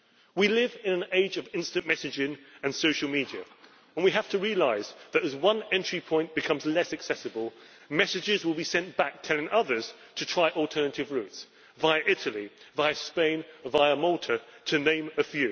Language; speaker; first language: English; native; English